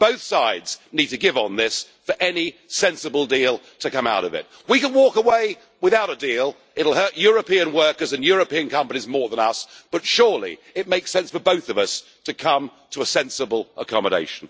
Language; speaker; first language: English; native; English